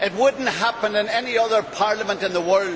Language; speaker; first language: English; native; English